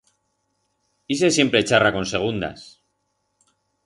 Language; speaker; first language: Aragonese; non-native, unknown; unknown